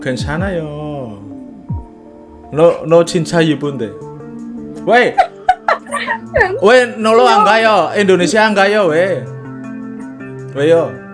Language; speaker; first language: Korean; non-native, fluent; Indonesian